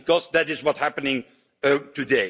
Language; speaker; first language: English; non-native, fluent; Dutch